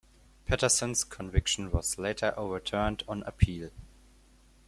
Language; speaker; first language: English; non-native, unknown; German